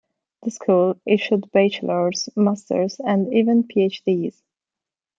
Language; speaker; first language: English; non-native, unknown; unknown